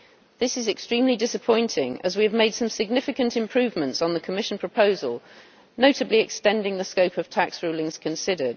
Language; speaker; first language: English; native; English